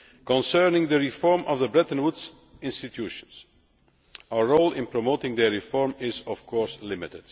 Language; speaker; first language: English; non-native, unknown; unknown